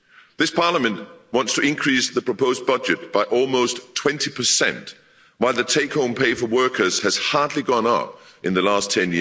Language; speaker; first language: English; non-native, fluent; Danish